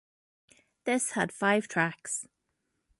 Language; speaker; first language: English; native; English